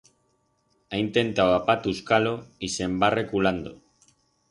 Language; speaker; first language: Aragonese; non-native, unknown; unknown